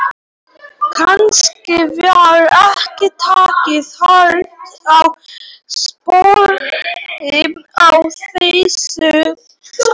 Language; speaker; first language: Icelandic; non-native, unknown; Polish